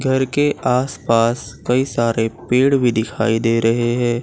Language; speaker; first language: Hindi; non-native, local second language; Gujarati